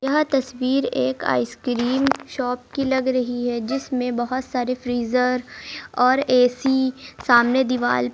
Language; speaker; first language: Hindi; native; Hindi